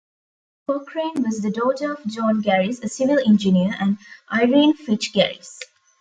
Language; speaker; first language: English; non-native, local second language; Tamil